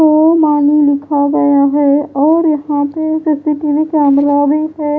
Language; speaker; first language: Hindi; non-native, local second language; Punjabi